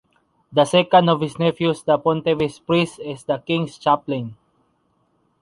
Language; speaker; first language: English; non-native, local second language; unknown